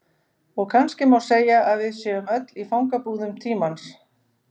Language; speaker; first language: Icelandic; native; Icelandic